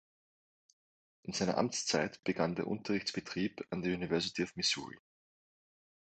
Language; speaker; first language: German; native; German